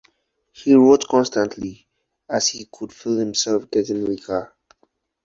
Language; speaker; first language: English; non-native, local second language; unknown